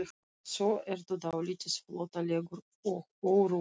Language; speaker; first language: Icelandic; non-native, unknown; Russian